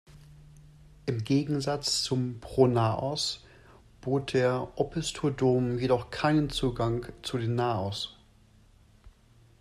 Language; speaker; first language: German; non-native, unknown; English